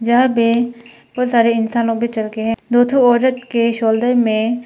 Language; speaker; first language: Hindi; non-native, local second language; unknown